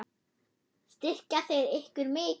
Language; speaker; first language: Icelandic; non-native, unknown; German